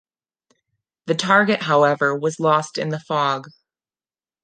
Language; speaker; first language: English; non-native, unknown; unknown